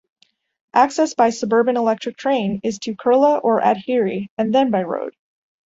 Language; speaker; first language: English; native; English